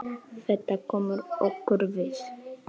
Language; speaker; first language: Icelandic; non-native, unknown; Polish